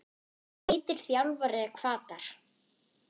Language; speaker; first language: Icelandic; non-native, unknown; German